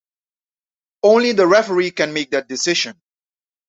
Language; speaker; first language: English; non-native, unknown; Dutch